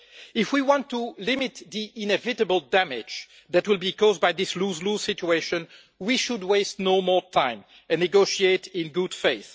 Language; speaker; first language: English; non-native, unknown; French